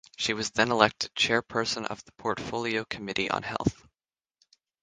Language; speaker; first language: English; native; English